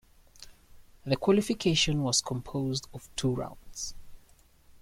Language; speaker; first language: English; native; English